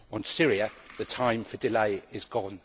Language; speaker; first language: English; native; English